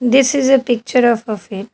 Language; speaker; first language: English; non-native, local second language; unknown